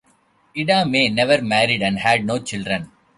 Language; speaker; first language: English; non-native, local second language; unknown